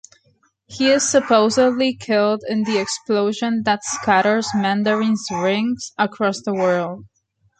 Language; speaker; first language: English; non-native, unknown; Spanish